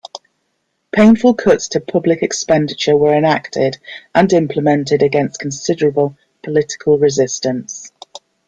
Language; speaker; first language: English; native; English